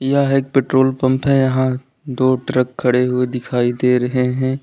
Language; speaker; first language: Hindi; native; Hindi